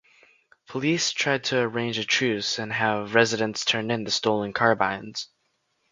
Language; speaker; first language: English; native; English